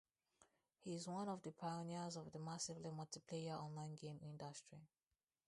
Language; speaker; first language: English; non-native, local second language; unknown